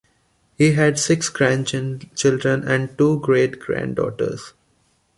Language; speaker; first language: English; non-native, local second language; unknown